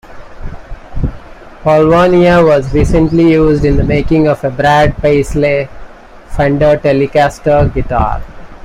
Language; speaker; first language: English; non-native, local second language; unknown